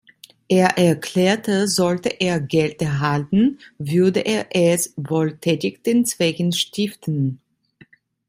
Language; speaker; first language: German; non-native, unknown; Italian